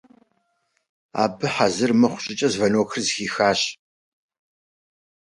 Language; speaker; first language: Russian; non-native, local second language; Kabardian